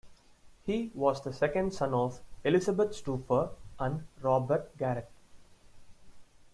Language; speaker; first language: English; non-native, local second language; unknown